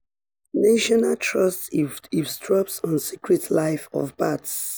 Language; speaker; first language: English; non-native, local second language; Yoruba